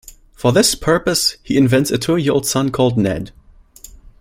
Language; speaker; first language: English; non-native, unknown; German